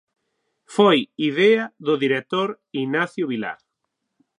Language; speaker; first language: Galician; native; Galician